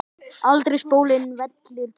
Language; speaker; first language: Icelandic; native; Icelandic